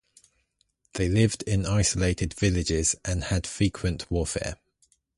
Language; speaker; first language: English; native; English